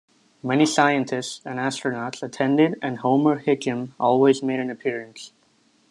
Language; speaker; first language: English; native; English